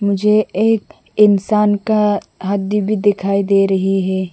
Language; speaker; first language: Hindi; non-native, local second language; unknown